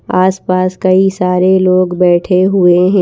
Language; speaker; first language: Hindi; native; Hindi